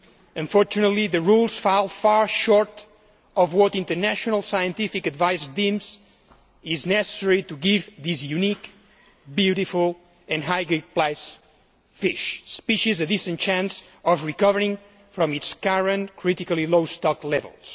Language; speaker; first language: English; non-native, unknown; Spanish